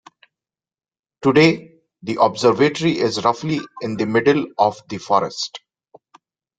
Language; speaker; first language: English; non-native, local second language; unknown